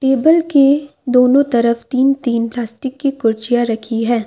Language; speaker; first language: Hindi; non-native, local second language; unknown